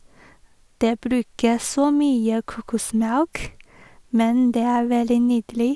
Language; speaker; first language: Norwegian; non-native, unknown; Chinese